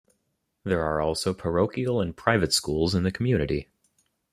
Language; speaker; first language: English; native; English